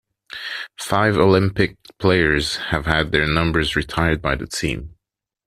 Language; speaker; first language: English; non-native, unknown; French